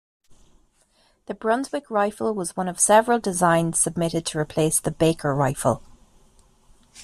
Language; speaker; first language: English; native; English